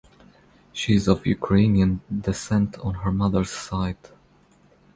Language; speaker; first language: English; non-native, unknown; Croatian